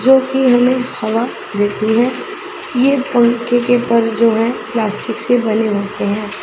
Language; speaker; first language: Hindi; non-native, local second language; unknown